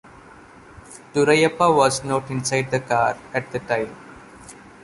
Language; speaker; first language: English; non-native, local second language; Malayalam